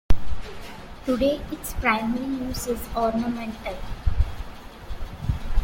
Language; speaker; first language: English; non-native, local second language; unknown